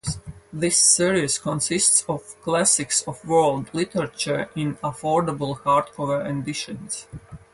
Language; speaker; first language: English; non-native, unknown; Latvian